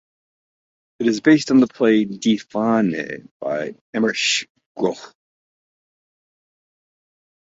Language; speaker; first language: English; native; English